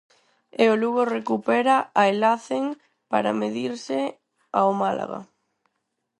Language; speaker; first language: Galician; non-native, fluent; Spanish